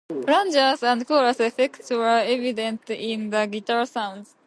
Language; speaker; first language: English; non-native, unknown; Japanese